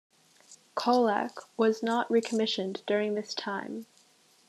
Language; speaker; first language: English; native; English